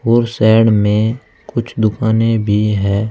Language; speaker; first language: Hindi; native; Hindi